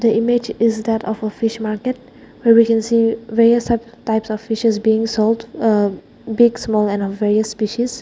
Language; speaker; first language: English; non-native, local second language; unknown